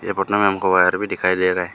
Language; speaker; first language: Hindi; early bilingual, other home language; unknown